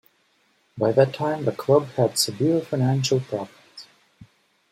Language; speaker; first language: English; native; English